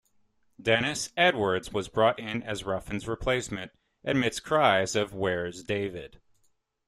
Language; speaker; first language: English; native; English